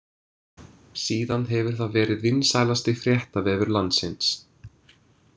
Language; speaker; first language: Icelandic; non-native, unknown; English